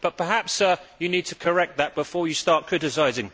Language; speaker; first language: English; native; English